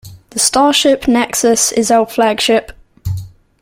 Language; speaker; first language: English; native; English